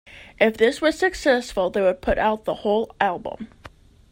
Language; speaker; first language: English; native; English